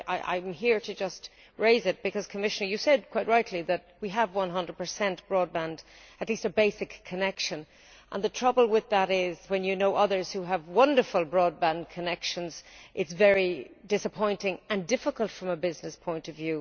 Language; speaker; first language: English; native; English